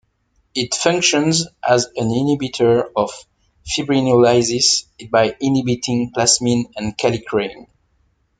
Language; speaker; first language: English; non-native, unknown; French